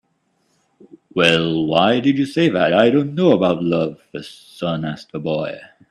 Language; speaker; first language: English; native; English